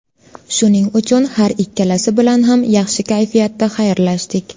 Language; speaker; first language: Uzbek; native; Uzbek